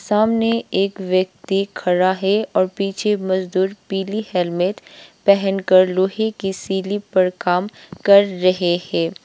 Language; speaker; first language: Hindi; non-native, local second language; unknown